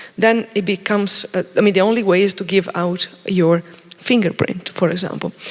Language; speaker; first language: English; non-native, fluent; Italian